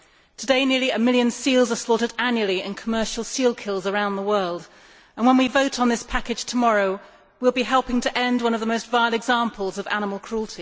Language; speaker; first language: English; native; English